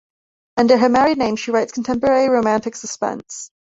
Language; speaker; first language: English; native; English